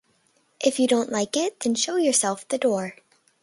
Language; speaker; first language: English; native; English